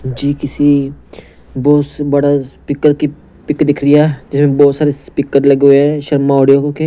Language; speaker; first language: Hindi; non-native, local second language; Punjabi